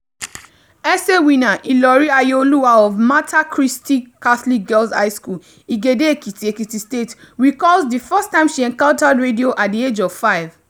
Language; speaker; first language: English; non-native, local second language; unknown